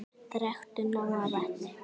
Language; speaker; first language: Icelandic; native; Icelandic